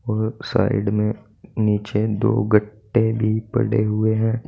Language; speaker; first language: Hindi; native; Hindi